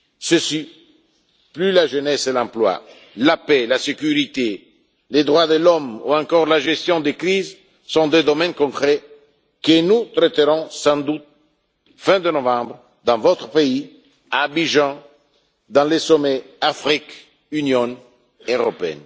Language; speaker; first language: French; non-native, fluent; Italian